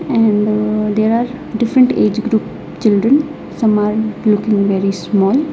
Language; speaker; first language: English; non-native, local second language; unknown